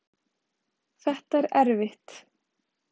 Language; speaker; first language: Icelandic; native; Icelandic